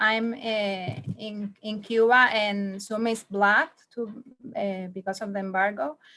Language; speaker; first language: English; non-native, learner; Spanish